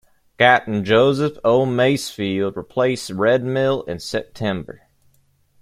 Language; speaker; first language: English; native; English